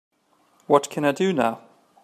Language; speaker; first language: English; native; English